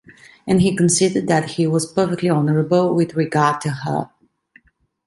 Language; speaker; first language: English; non-native, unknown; Italian